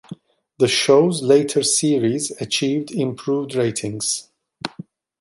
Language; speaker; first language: English; non-native, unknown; Turkish